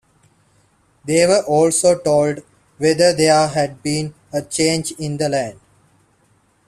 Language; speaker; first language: English; non-native, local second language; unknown